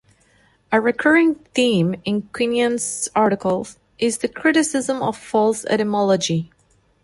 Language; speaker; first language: English; non-native, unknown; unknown